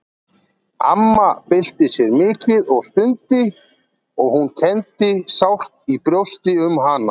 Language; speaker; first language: Icelandic; native; Icelandic